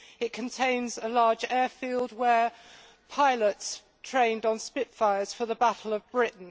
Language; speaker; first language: English; native; English